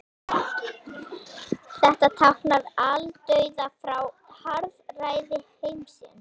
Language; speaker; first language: Icelandic; native; Icelandic